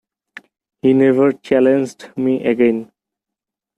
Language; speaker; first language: English; non-native, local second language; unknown